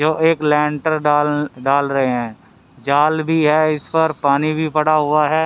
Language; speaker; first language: Hindi; native; Hindi